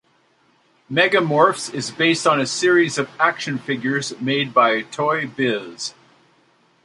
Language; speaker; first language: English; native; English